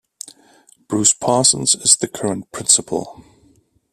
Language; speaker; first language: English; native; English